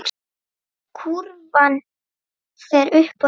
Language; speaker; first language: Icelandic; native; Icelandic